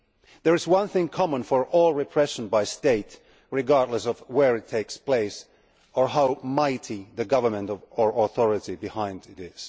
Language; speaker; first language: English; non-native, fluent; Finnish